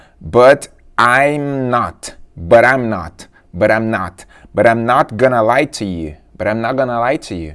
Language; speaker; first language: English; non-native, fluent; Portuguese